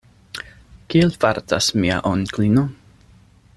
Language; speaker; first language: Esperanto; non-native, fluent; English